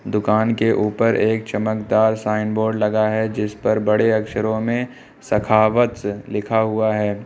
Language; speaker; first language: Hindi; native; Hindi